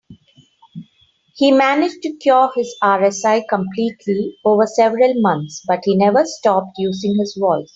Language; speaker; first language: English; non-native, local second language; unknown